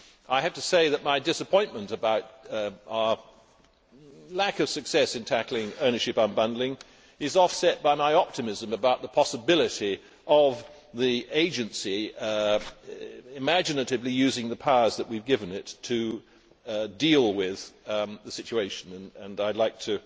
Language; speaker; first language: English; native; English